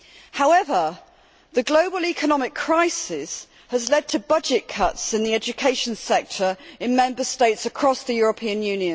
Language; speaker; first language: English; native; English